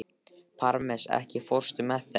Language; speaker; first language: Icelandic; native; Icelandic